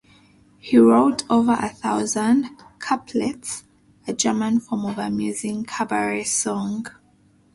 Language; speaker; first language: English; native; English